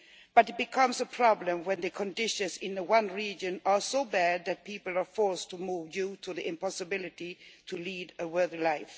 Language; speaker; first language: English; non-native, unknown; Swedish